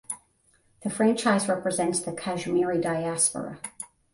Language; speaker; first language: English; native; English